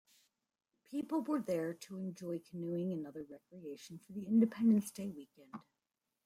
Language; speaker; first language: English; native; English